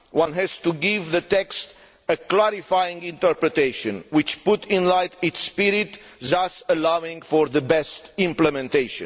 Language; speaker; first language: English; non-native, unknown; Romanian